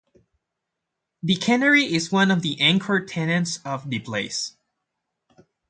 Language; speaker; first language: English; native; English